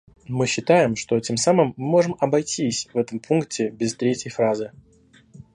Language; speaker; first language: Russian; native; Russian